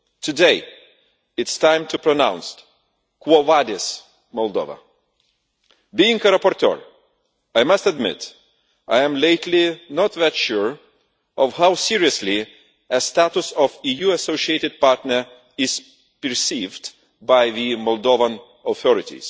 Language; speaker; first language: English; non-native, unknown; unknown